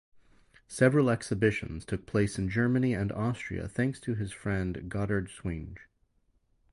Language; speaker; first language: English; native; English